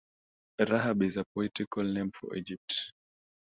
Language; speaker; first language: English; non-native, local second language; Swahili